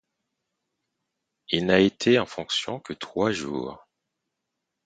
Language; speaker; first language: French; non-native, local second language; Haitian Creole